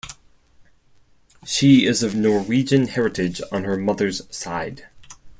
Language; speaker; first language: English; non-native, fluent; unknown